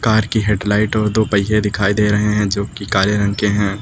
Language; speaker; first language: Hindi; native; Hindi